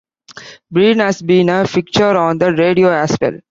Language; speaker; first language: English; non-native, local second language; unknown